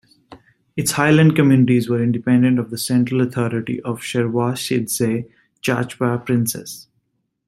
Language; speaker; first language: English; native; English